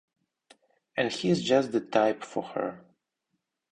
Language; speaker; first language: English; non-native, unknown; Russian